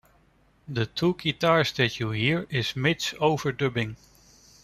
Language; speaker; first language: English; non-native, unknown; Dutch